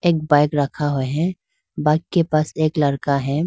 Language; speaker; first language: Hindi; non-native, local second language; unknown